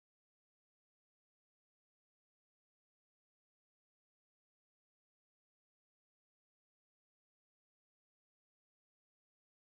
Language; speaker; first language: Hausa; non-native, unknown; Igbo